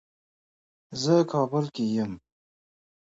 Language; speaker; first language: English; non-native, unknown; Pashto